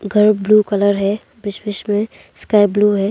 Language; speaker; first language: Hindi; non-native, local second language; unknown